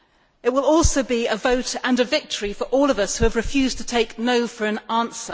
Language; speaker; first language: English; native; English